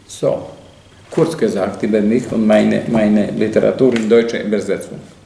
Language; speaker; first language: German; non-native, fluent; Serbian